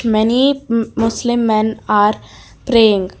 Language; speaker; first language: English; non-native, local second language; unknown